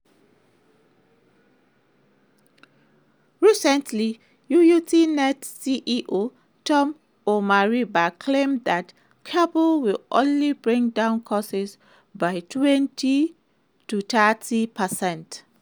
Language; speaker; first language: English; non-native, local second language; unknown